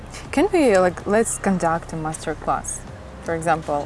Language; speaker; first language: English; non-native, learner; Russian